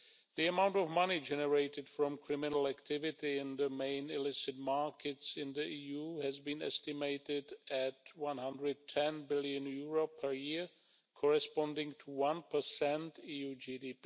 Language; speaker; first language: English; non-native, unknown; Czech